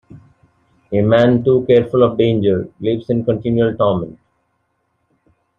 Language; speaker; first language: English; non-native, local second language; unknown